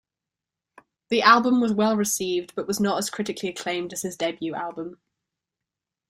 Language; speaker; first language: English; non-native, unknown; French